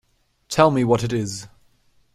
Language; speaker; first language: English; non-native, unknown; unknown